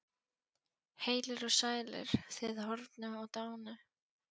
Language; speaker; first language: Icelandic; non-native, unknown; Polish